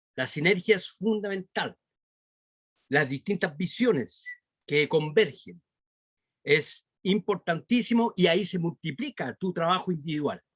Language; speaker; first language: Spanish; native; Spanish